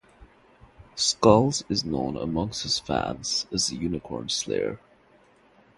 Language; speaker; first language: English; non-native, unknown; Bangla